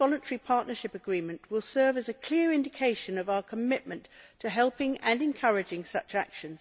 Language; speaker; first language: English; native; English